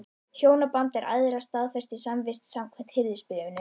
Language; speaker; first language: Icelandic; native; Icelandic